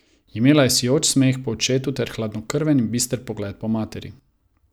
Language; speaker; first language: Slovenian; non-native, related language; Croatian